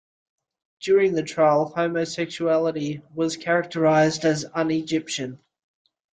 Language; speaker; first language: English; native; English